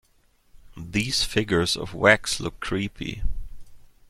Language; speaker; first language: English; non-native, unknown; German